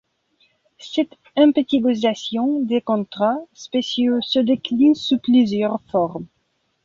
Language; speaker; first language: French; non-native, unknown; Belarusian